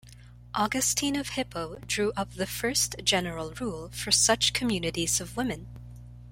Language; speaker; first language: English; non-native, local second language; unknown